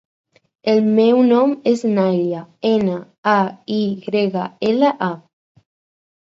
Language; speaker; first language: Catalan; non-native, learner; Spanish